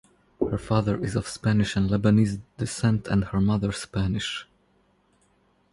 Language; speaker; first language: English; non-native, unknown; Croatian